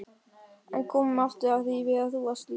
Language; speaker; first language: Icelandic; non-native, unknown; German